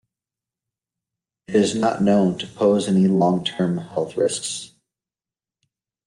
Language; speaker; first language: English; native; English